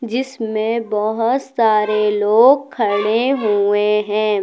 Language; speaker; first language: Hindi; native; Hindi